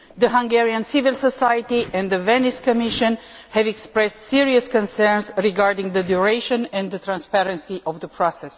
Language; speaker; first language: English; non-native, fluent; Romanian